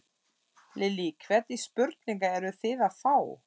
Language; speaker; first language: Icelandic; non-native, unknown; German